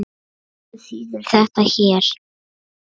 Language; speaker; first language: Icelandic; non-native, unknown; Lithuanian